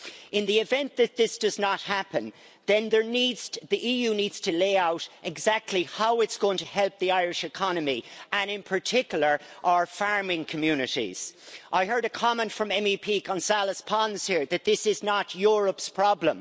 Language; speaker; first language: English; native; English